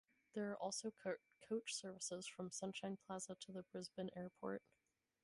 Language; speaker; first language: English; native; English